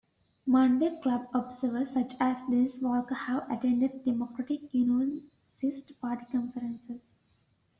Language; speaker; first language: English; native; English